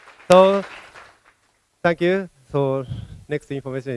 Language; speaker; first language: English; non-native, fluent; Japanese